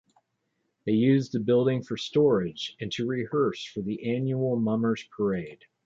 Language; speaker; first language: English; native; English